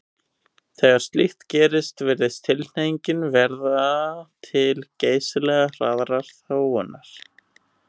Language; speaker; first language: Icelandic; native; Icelandic